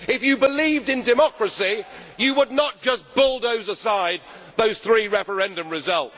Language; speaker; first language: English; native; English